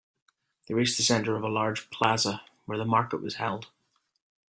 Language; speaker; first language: English; native; English